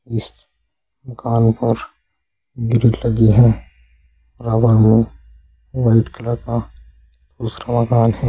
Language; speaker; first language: Hindi; native; Hindi